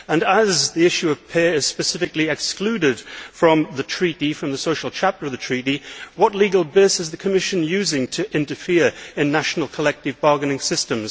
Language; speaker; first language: English; native; English